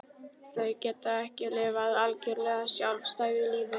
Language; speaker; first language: Icelandic; non-native, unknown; Polish